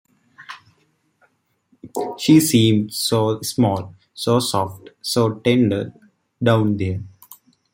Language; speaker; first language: English; native; English